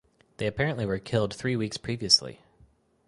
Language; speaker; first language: English; native; English